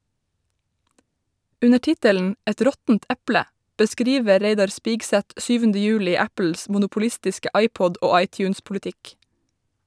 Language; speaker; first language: Norwegian; native; Norwegian